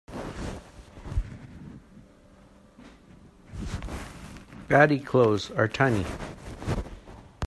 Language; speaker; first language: English; native; English